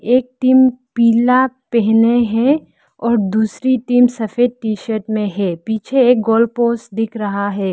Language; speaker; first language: Hindi; non-native, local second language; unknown